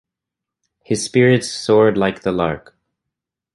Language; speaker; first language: English; native; English